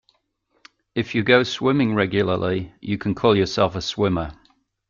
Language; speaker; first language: English; native; English